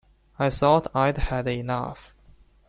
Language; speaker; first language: English; non-native, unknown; Chinese